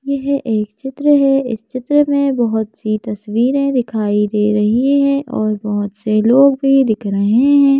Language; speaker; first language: Hindi; native; Hindi